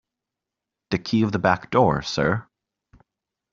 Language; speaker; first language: English; native; English